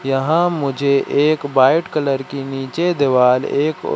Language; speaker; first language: Hindi; native; Hindi